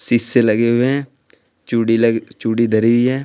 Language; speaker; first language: Hindi; native; Hindi